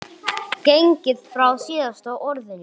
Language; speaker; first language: Icelandic; non-native, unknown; English